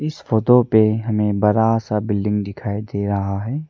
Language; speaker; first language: Hindi; early bilingual, other home language; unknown